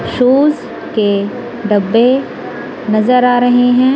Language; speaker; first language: Hindi; non-native, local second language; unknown